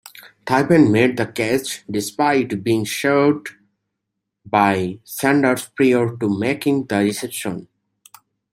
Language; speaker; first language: English; native; English